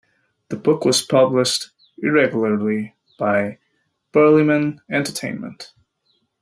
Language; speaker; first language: English; native; English